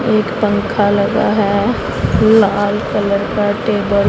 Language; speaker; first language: Hindi; non-native, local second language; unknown